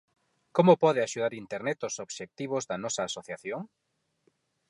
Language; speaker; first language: Galician; non-native, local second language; Spanish